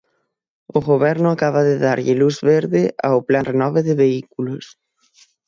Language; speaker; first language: Galician; native; Galician